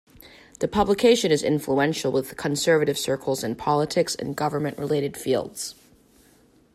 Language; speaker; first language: English; native; English